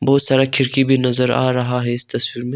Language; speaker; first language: Hindi; non-native, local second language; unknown